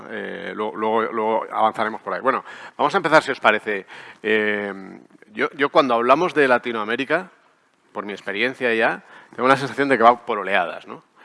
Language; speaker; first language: Spanish; native; Spanish